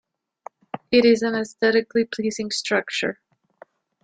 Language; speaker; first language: English; non-native, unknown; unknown